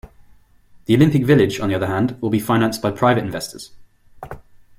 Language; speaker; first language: English; non-native, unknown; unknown